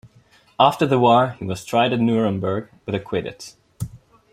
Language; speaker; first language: English; non-native, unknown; Dutch